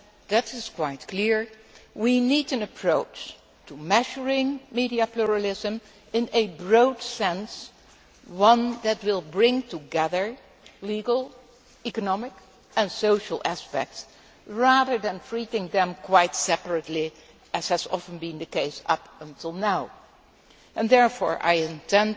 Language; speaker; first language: English; non-native, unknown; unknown